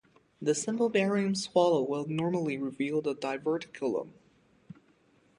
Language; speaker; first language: English; native; English